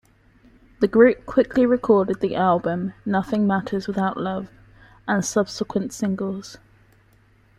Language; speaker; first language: English; native; English